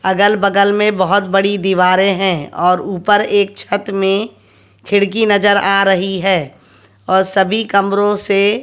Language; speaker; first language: Hindi; native; Hindi